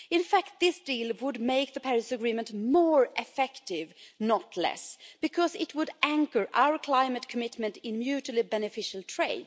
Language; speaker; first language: English; non-native, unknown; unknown